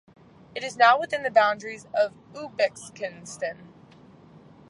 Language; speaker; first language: English; native; English